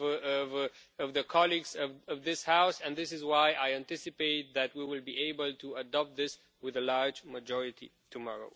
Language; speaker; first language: English; non-native, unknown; Romanian